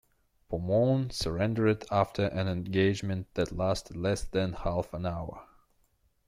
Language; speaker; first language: English; non-native, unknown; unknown